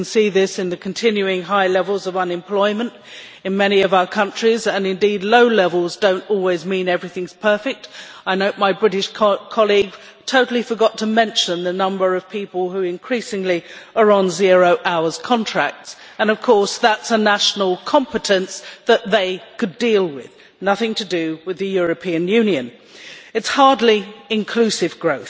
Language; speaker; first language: English; native; English